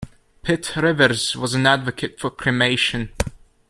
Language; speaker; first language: English; native; English